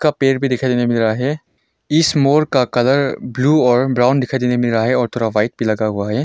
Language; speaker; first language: Hindi; non-native, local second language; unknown